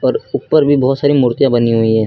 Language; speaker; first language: Hindi; native; Hindi